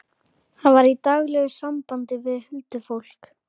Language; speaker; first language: Icelandic; native; Icelandic